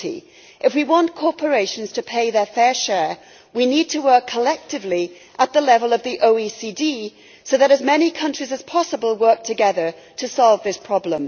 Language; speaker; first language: English; native; English